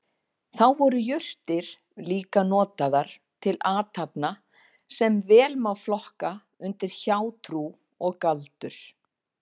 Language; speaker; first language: Icelandic; native; Icelandic